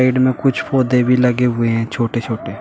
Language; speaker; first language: Hindi; native; Hindi